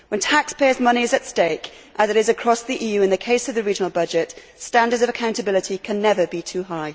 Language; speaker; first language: English; native; English